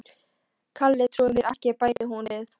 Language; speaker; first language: Icelandic; non-native, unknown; Polish